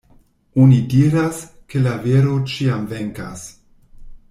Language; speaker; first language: Esperanto; non-native, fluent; German